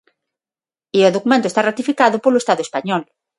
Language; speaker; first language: Galician; non-native, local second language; Spanish